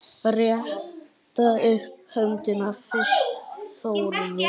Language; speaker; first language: Icelandic; native; Icelandic